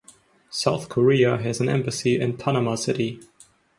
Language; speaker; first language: English; non-native, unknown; German